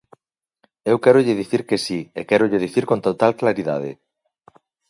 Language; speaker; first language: Galician; native; Galician